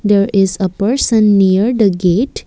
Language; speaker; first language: English; non-native, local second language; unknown